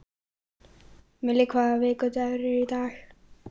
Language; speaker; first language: Icelandic; native; Icelandic